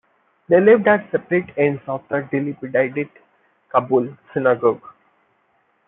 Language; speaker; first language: English; non-native, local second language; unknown